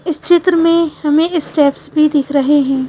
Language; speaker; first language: Hindi; native; Hindi